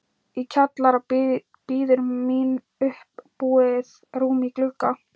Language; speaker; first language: Icelandic; non-native, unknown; Thai